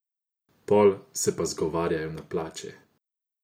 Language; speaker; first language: Slovenian; non-native, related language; Croatian